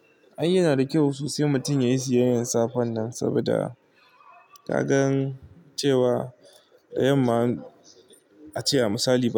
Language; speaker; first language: Hausa; non-native, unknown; Igbo